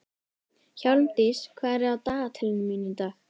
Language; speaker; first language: Icelandic; native; Icelandic